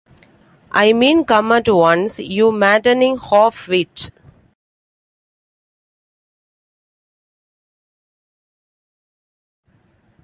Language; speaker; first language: English; non-native, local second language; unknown